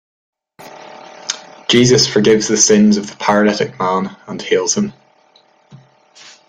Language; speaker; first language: English; native; English